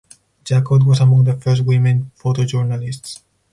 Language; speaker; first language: English; non-native, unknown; Spanish